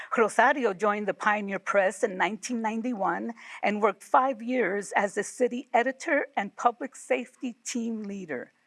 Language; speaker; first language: English; early bilingual, other home language; Spanish